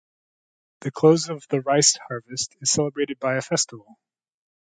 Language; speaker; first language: English; native; English